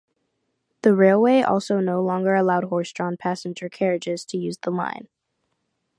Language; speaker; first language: English; native; English